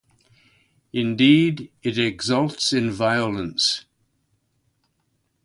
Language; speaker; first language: English; native; English